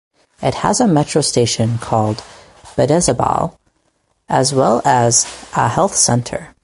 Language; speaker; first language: English; native; English